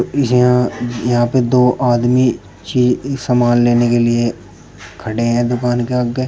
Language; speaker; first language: Hindi; native; Hindi